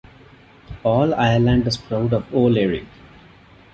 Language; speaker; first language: English; non-native, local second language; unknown